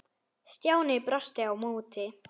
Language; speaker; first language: Icelandic; non-native, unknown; German